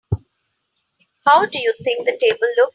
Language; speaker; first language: English; non-native, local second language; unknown